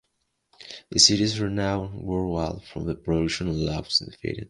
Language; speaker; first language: English; non-native, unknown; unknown